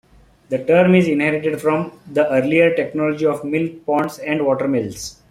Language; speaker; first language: English; non-native, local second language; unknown